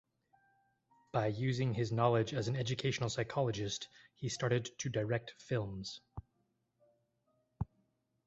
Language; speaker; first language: English; native; English